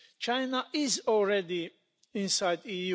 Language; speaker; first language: English; non-native, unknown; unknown